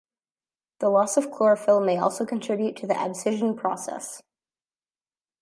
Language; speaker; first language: English; native; English